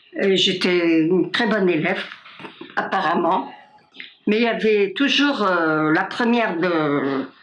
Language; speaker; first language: French; non-native, local second language; Arabic